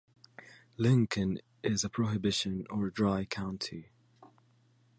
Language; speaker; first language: English; native; English